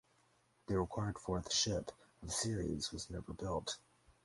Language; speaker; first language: English; native; English